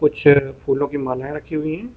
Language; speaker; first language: Hindi; native; Hindi